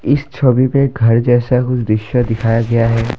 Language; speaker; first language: Hindi; non-native, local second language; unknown